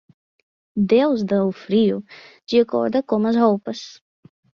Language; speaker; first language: Portuguese; non-native, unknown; English